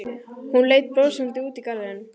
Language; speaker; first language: Icelandic; native; Icelandic